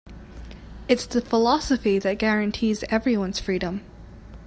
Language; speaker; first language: English; native; English